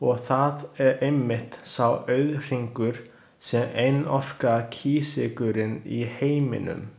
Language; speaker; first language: Icelandic; non-native, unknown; Chinese